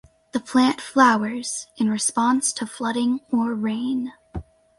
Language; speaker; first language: English; native; English